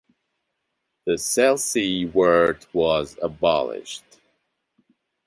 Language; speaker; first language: English; non-native, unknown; Russian